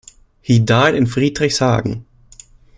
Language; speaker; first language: English; non-native, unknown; German